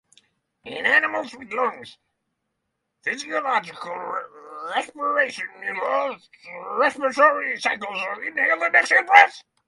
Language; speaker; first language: English; non-native, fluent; Norwegian